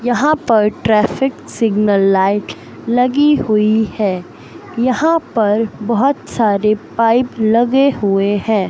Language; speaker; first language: Hindi; native; Hindi